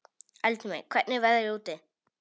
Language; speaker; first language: Icelandic; non-native, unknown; Polish